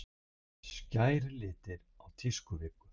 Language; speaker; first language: Icelandic; native; Icelandic